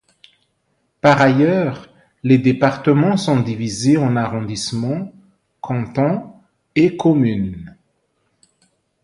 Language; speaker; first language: French; non-native, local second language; Malagasy